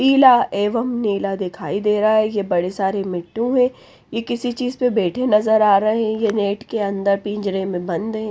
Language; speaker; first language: Hindi; native; Hindi